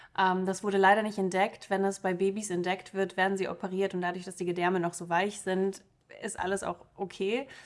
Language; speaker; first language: German; early bilingual, other home language; Russian